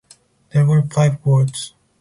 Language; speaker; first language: English; non-native, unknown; Spanish